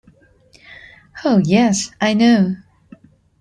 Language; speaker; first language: English; non-native, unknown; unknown